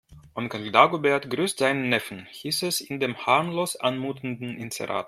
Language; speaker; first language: German; non-native, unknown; Russian